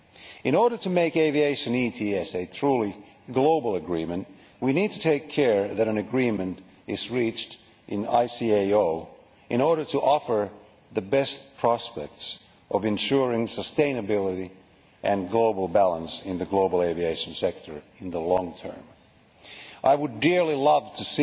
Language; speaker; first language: English; non-native, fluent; Finnish